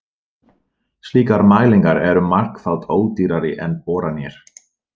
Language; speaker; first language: Icelandic; non-native, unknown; Dutch